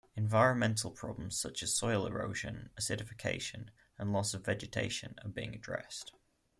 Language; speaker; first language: English; native; English